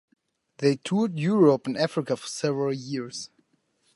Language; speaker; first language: English; non-native, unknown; German